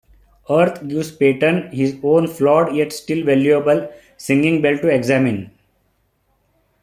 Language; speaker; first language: English; non-native, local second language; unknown